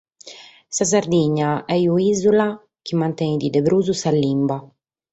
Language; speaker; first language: Sardinian; native; Sardinian